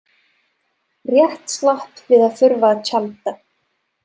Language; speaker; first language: Icelandic; non-native, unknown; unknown